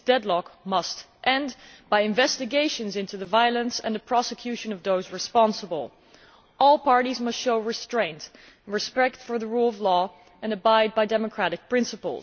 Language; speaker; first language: English; non-native, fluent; Dutch